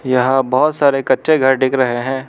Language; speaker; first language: Hindi; non-native, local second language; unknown